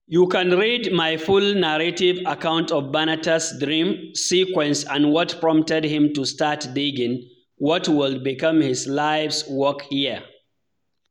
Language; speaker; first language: English; non-native, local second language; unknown